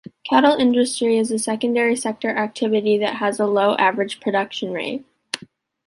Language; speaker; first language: English; native; English